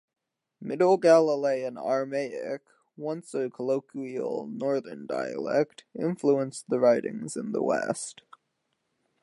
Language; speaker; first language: English; native; English